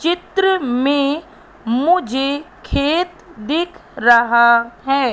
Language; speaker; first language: Hindi; native; Hindi